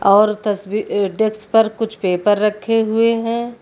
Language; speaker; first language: Hindi; native; Hindi